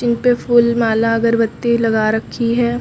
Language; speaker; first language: Hindi; native; Hindi